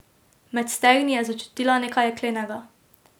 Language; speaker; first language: Slovenian; native; Slovenian